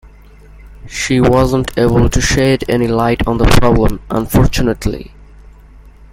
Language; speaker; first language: English; non-native, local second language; Bangla